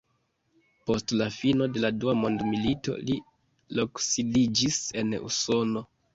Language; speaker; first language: Esperanto; non-native, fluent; Kinyarwanda